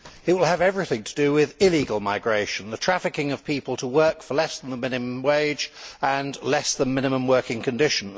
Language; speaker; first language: English; native; English